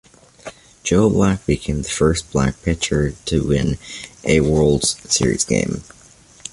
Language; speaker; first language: English; native; English